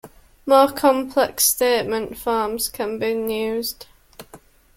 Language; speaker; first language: English; native; English